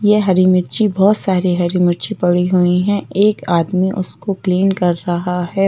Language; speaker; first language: Hindi; native; Hindi